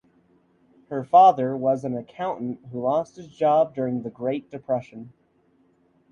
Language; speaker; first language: English; native; English